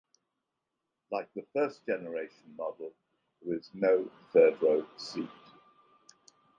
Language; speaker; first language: English; native; English